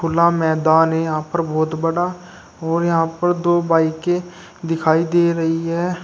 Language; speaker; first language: Hindi; native; Hindi